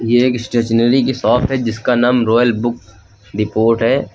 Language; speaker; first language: Hindi; native; Hindi